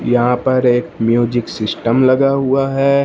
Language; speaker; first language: Hindi; non-native, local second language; Punjabi